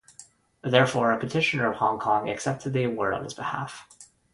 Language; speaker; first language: English; non-native, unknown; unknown